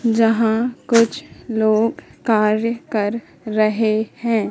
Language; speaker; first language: Hindi; native; Hindi